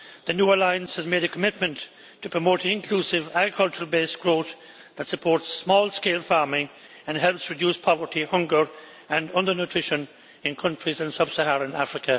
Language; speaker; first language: English; native; English